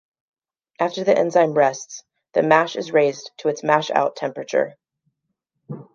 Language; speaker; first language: English; native; English